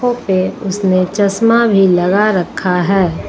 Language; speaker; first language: Hindi; native; Hindi